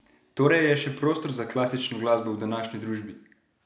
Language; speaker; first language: Slovenian; native; Slovenian